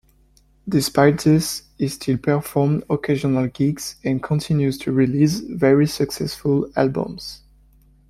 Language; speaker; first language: English; non-native, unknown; French